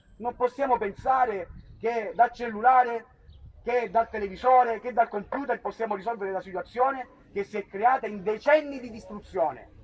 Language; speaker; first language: Italian; native; Italian